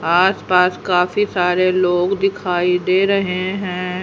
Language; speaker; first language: Hindi; native; Hindi